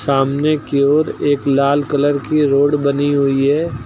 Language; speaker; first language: Hindi; native; Hindi